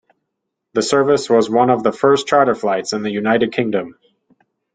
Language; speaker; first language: English; native; English